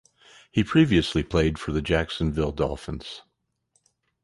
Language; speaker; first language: English; native; English